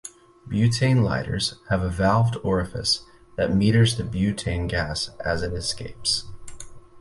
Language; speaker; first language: English; native; English